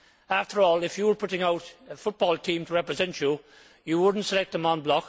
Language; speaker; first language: English; native; English